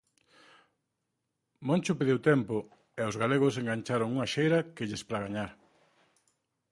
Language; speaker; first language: Galician; native; Galician